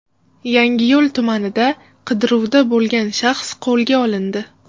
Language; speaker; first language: Uzbek; non-native, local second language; Russian